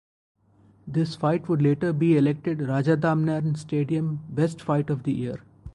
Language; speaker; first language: English; non-native, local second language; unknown